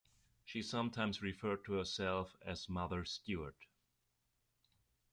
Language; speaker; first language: English; non-native, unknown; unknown